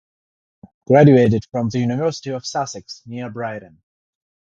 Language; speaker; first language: English; non-native, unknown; Georgian